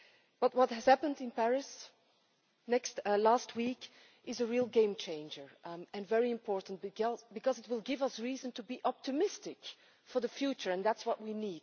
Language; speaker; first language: English; non-native, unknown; Dutch